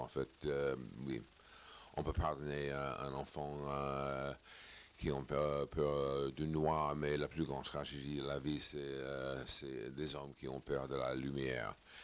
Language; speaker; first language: French; non-native, fluent; English